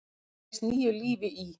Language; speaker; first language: Icelandic; native; Icelandic